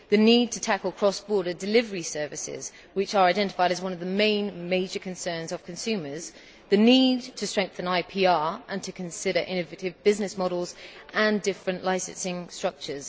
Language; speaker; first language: English; native; English